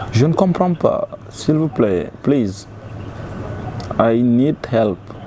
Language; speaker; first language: French; non-native, local second language; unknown